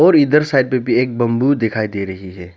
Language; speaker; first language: Hindi; non-native, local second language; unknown